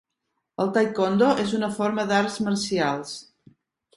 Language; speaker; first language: Catalan; native; Catalan